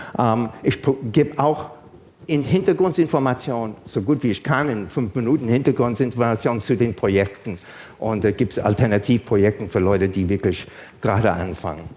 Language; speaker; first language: German; non-native, fluent; English